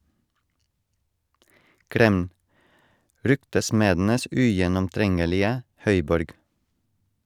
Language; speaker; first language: Norwegian; non-native, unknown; Estonian